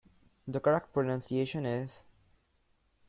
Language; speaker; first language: English; non-native, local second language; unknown